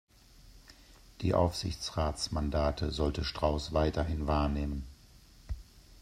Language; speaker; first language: German; native; German